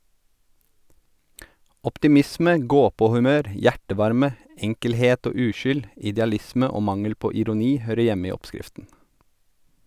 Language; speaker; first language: Norwegian; native; Norwegian